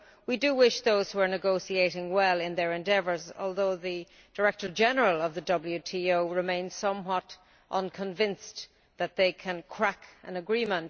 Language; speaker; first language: English; native; English